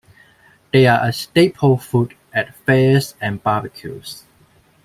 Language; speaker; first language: English; non-native, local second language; Cantonese